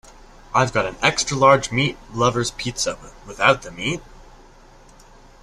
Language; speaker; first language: English; native; English